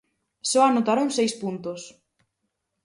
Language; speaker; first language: Galician; native; Galician